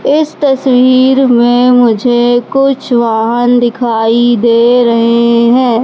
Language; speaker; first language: Hindi; native; Hindi